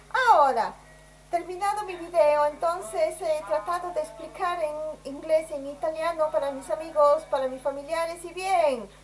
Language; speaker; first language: Spanish; native; Spanish